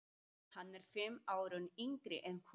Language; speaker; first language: Icelandic; native; Icelandic